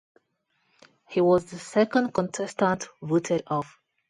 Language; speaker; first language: English; non-native, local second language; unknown